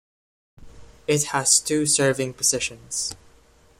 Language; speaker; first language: English; non-native, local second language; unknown